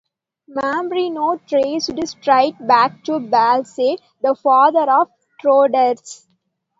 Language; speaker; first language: English; non-native, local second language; Tamil